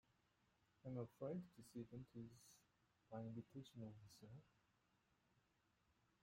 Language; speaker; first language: English; native; English